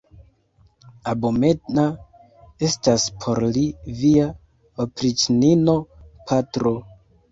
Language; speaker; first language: Esperanto; non-native, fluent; Kinyarwanda